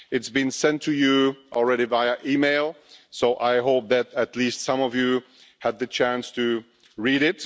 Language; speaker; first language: English; non-native, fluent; Czech